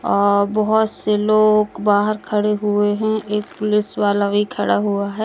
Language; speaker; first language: Hindi; native; Hindi